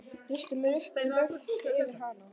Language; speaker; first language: Icelandic; native; Icelandic